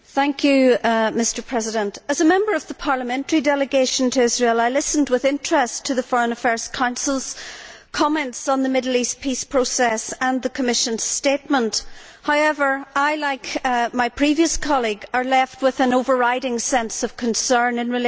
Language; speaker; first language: English; native; English